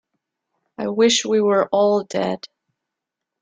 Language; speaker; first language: English; non-native, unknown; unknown